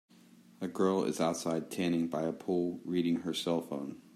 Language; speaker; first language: English; native; English